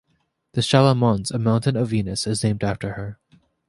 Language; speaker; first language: English; native; English